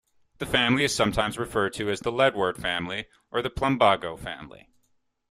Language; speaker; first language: English; native; English